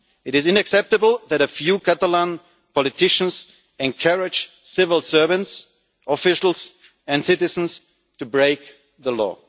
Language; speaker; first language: English; non-native, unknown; German